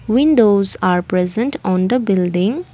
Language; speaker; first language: English; non-native, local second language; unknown